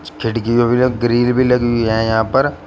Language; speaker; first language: Hindi; native; Hindi